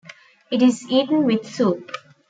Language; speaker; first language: English; non-native, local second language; Tamil